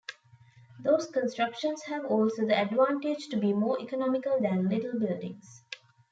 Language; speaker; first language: English; non-native, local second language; Tamil